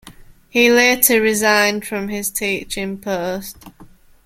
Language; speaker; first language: English; native; English